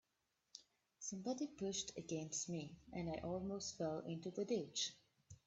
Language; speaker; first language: English; native; English